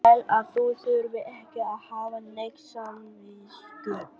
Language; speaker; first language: Icelandic; non-native, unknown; Vietnamese